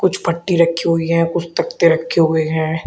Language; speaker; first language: Hindi; native; Hindi